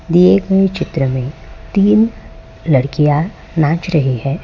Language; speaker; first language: Hindi; non-native, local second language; Gujarati